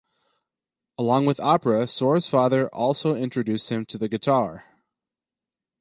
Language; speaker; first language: English; native; English